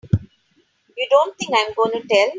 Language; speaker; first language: English; non-native, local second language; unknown